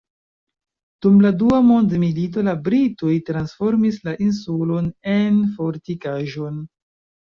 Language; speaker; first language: Esperanto; non-native, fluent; Chinese